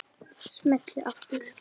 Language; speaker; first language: Icelandic; native; Icelandic